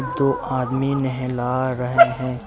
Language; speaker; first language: Hindi; native; Hindi